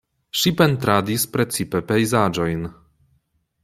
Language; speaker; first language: Esperanto; non-native, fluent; Polish